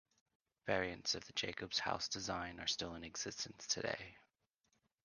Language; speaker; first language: English; native; English